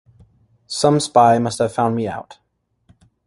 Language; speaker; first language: English; native; English